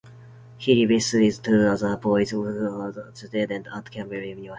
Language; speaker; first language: English; non-native, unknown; Japanese